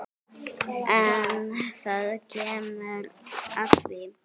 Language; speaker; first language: Icelandic; native; Icelandic